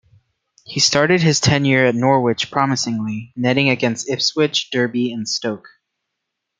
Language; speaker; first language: English; native; English